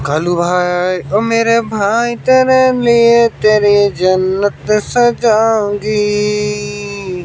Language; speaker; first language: Hindi; native; Hindi